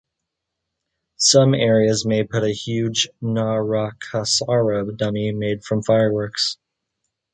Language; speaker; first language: English; native; English